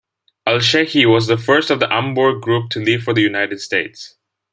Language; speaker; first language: English; non-native, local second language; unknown